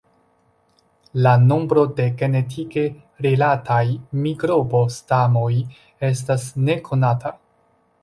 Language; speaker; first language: Esperanto; non-native, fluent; Chinese